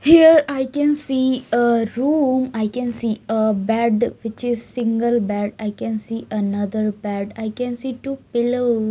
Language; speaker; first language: English; non-native, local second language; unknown